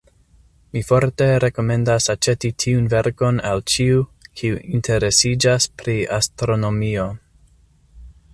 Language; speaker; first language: Esperanto; non-native, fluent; English